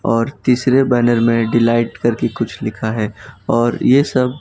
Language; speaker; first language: Hindi; non-native, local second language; Gujarati